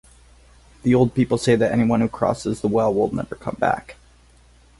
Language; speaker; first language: English; native; English